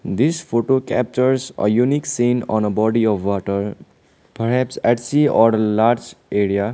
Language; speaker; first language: English; non-native, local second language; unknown